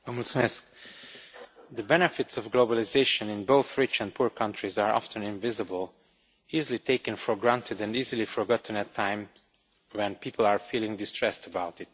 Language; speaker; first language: English; non-native, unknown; Romanian